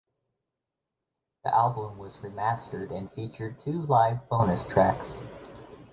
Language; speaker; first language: English; native; English